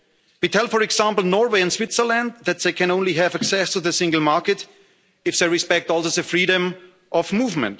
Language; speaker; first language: English; non-native, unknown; German